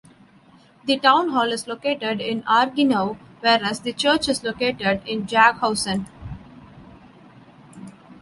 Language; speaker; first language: English; non-native, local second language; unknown